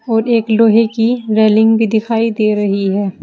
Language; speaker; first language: Hindi; native; Hindi